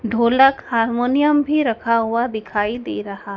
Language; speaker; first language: Hindi; native; Hindi